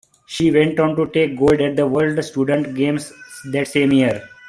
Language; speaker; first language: English; non-native, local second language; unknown